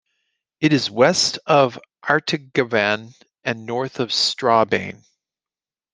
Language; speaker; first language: English; native; English